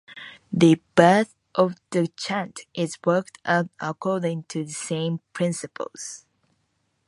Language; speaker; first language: English; non-native, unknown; Japanese